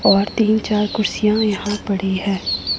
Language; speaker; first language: Hindi; non-native, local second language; Punjabi